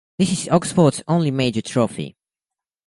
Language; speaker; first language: English; native; English